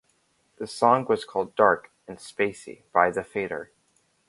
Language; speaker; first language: English; native; English